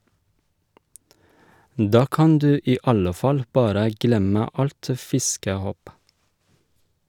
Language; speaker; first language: Norwegian; non-native, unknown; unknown